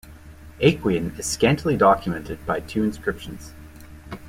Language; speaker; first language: English; native; English